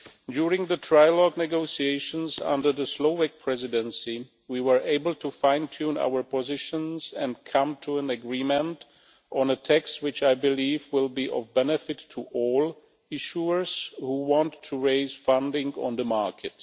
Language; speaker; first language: English; non-native, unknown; Czech